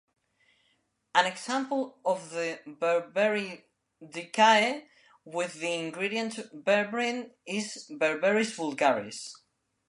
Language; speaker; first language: English; non-native, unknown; Spanish